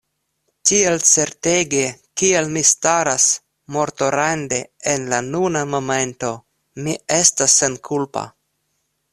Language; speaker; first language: Esperanto; non-native, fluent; Russian